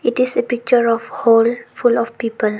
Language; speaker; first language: English; non-native, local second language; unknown